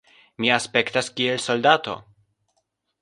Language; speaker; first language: Esperanto; non-native, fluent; Polish